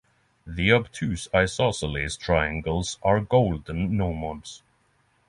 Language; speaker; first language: English; non-native, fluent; Norwegian